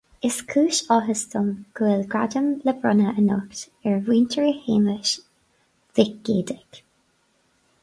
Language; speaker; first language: Irish; non-native, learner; English